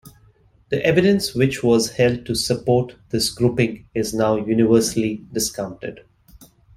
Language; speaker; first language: English; non-native, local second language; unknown